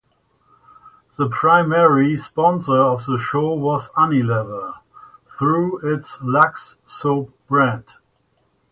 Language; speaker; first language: English; native; English